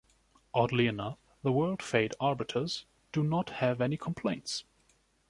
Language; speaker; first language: English; non-native, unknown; German